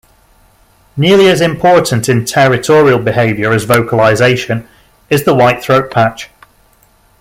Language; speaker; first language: English; native; English